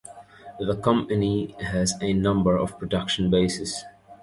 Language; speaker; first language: English; native; English